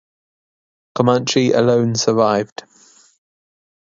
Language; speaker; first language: English; native; English